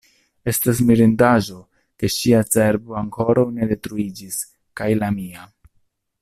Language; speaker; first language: Esperanto; non-native, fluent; Italian